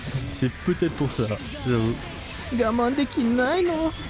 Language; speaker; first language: French; native; French